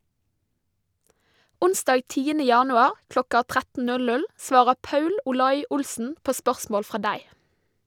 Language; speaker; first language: Norwegian; native; Norwegian